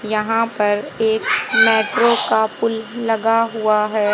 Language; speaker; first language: Hindi; native; Hindi